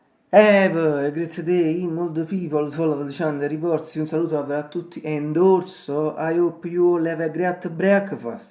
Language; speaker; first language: English; non-native, fluent; Italian